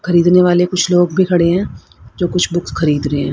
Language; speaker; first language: Hindi; native; Hindi